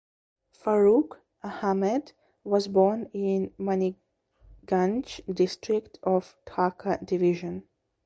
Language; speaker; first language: English; non-native, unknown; Belarusian